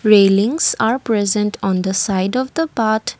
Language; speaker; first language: English; non-native, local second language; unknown